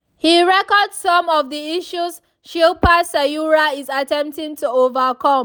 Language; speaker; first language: English; non-native, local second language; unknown